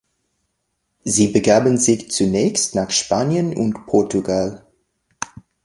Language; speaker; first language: German; non-native, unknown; English